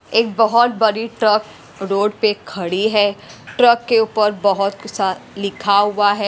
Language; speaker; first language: Hindi; non-native, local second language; Punjabi